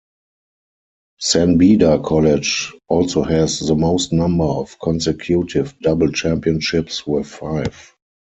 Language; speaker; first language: English; non-native, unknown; German